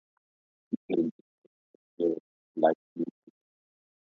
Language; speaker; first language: English; non-native, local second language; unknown